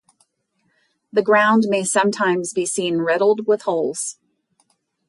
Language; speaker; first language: English; native; English